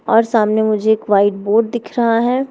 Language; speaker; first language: Hindi; native; Hindi